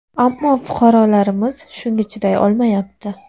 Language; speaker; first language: Uzbek; native; Uzbek